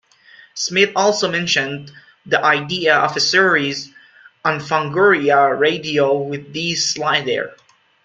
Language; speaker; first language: English; non-native, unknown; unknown